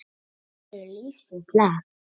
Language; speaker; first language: Icelandic; native; Icelandic